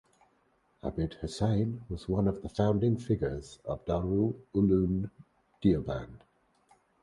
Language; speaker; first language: English; native; English